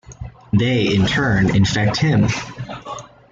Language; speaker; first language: English; native; English